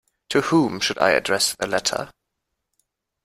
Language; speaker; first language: English; non-native, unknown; German